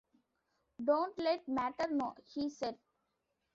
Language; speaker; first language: English; non-native, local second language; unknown